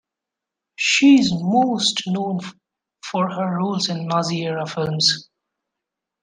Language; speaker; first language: English; non-native, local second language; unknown